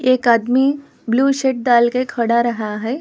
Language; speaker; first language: Hindi; non-native, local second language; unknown